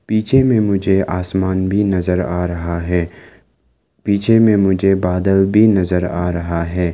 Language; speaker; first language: Hindi; non-native, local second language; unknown